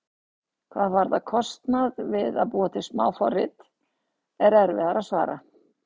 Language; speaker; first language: Icelandic; native; Icelandic